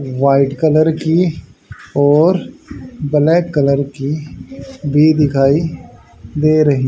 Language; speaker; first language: Hindi; native; Hindi